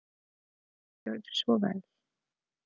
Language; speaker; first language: Icelandic; non-native, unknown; Polish